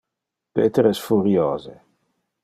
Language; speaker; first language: Interlingua; non-native, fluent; Dutch